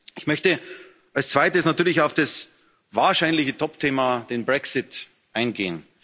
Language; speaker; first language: German; native; German